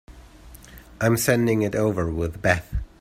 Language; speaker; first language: English; native; English